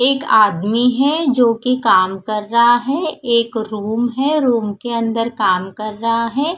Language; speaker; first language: Hindi; non-native, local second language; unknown